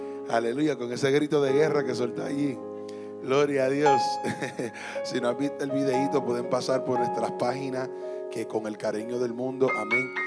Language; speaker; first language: Spanish; early bilingual, heritage; Spanish